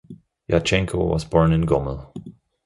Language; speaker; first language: English; non-native, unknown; German